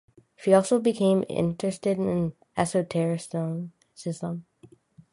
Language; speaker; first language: English; native; English